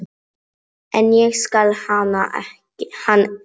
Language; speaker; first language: Icelandic; non-native, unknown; Polish